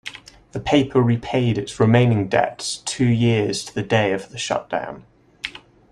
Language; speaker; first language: English; native; English